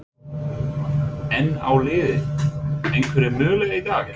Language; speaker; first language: Icelandic; non-native, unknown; English